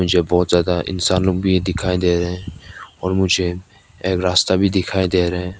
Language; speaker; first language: Hindi; non-native, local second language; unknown